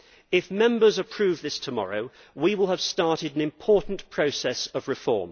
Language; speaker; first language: English; native; English